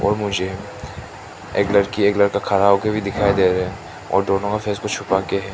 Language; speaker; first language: Hindi; non-native, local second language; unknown